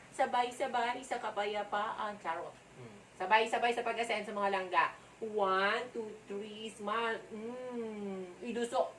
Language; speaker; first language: Filipino; non-native, local second language; Hiligaynon